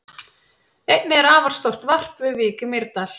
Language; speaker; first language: Icelandic; native; Icelandic